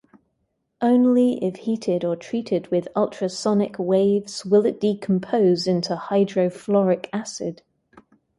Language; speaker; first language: English; native; English